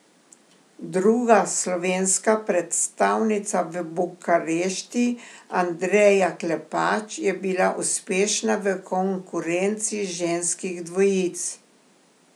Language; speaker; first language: Slovenian; native; Slovenian